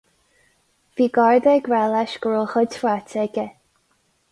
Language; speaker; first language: Irish; non-native, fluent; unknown